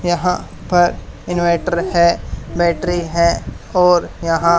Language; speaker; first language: Hindi; native; Hindi